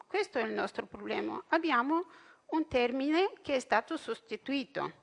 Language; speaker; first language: Italian; non-native, fluent; Bulgarian